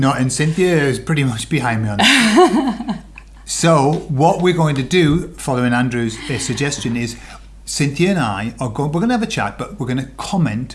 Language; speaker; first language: English; native; English